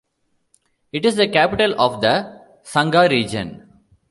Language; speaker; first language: English; non-native, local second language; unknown